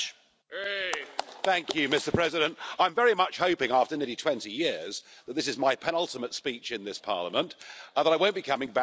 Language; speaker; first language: English; native; English